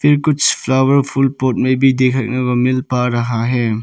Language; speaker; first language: Hindi; early bilingual, other home language; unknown